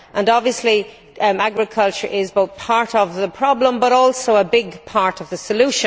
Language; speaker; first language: English; native; English